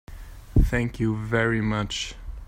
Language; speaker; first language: English; non-native, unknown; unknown